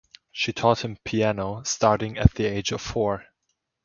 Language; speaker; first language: English; non-native, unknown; German